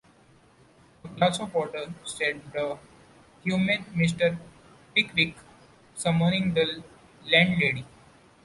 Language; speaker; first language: English; non-native, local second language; Marathi